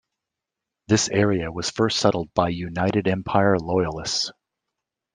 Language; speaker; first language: English; native; English